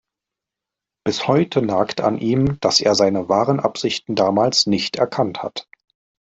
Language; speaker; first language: German; native; German